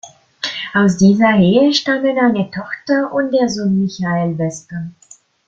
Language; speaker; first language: German; non-native, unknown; Italian